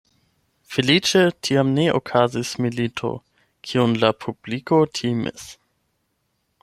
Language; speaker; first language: Esperanto; non-native, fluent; German